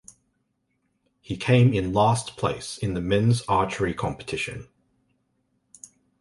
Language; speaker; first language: English; native; English